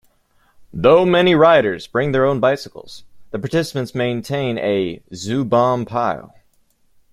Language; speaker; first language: English; native; English